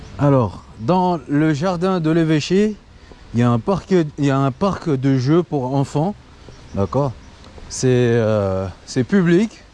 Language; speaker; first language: French; non-native, local second language; Comorian